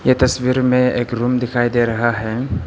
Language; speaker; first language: Hindi; early bilingual, other home language; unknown